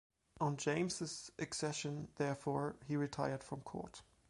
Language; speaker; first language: English; non-native, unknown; German